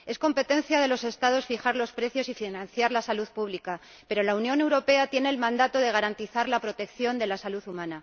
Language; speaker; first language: Spanish; native; Spanish